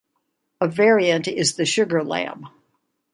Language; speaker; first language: English; native; English